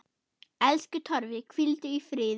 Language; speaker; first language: Icelandic; non-native, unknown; German